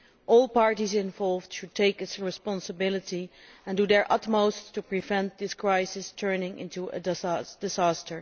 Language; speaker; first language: English; non-native, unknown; Dutch